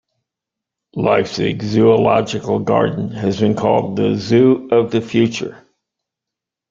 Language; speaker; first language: English; native; English